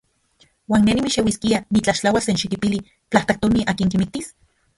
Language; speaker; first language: Central Puebla Nahuatl; non-native, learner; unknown